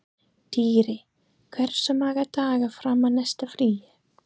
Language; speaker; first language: Icelandic; non-native, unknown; English